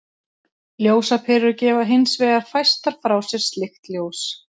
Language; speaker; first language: Icelandic; native; Icelandic